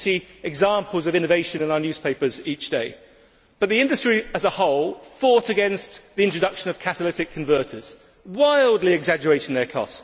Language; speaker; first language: English; native; English